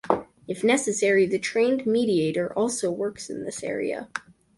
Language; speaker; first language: English; native; English